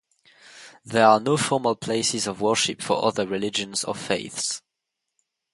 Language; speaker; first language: English; non-native, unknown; French